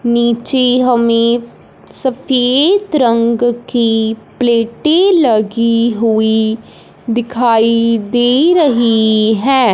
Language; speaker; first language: Hindi; non-native, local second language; Punjabi